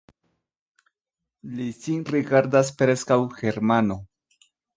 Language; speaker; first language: Esperanto; non-native, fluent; Spanish